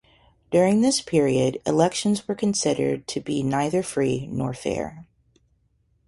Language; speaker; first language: English; native; English